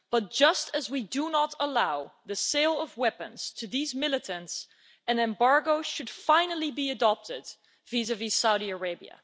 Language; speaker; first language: English; non-native, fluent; Dutch